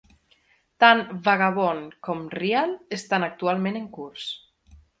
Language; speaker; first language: Catalan; native; Catalan